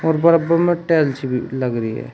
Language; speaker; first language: Hindi; native; Hindi